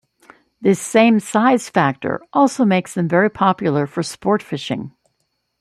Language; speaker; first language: English; native; English